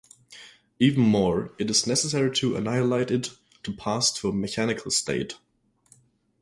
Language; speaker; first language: English; non-native, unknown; German